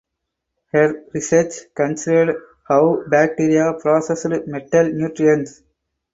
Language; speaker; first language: English; non-native, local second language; Tamil